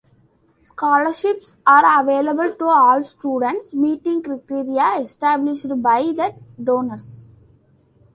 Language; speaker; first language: English; non-native, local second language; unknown